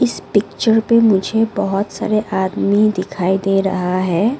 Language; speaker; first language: Hindi; non-native, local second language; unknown